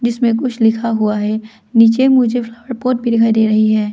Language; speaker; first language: Hindi; non-native, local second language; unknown